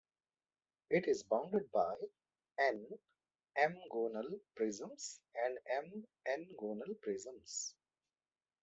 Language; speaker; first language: English; non-native, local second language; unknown